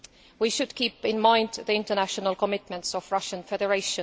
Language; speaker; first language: English; non-native, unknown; Estonian